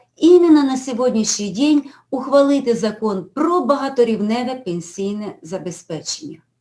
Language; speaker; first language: Ukrainian; non-native, local second language; Russian